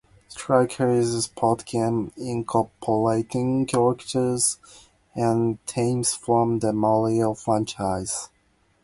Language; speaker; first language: English; non-native, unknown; Japanese